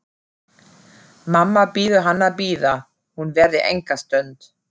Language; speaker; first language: Icelandic; non-native, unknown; German